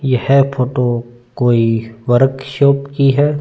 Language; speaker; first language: Hindi; non-native, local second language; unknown